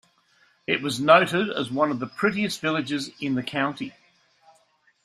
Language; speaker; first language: English; native; English